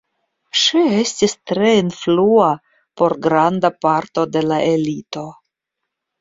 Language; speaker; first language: Esperanto; non-native, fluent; Russian